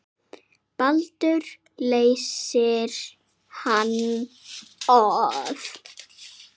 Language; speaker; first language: Icelandic; native; Icelandic